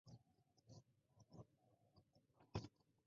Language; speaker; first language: English; non-native, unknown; Spanish